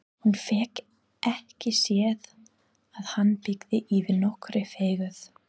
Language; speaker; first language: Icelandic; non-native, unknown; English